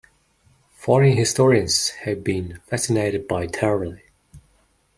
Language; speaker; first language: English; non-native, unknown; Mongolian